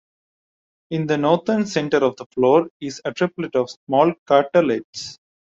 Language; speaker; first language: English; non-native, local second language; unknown